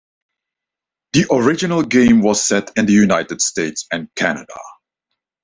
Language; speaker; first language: English; non-native, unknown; Dutch